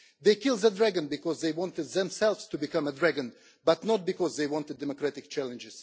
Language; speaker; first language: English; non-native, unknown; Russian